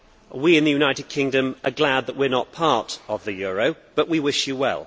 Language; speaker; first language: English; native; English